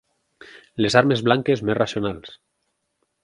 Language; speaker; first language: Catalan; native; Catalan